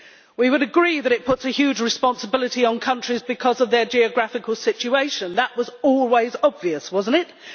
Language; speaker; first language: English; native; English